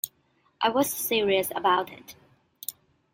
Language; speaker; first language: English; non-native, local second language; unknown